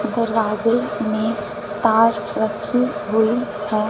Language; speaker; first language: Hindi; non-native, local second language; Punjabi